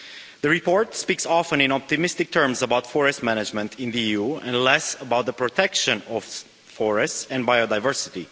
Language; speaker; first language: English; non-native, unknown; Romanian